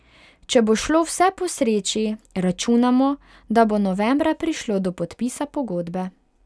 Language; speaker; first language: Slovenian; non-native, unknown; Hungarian